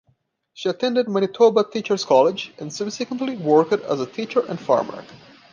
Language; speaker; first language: English; non-native, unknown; Portuguese